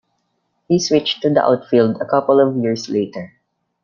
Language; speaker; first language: English; non-native, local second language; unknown